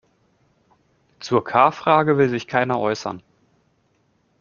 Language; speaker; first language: German; native; German